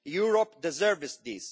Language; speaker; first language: English; non-native, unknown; Italian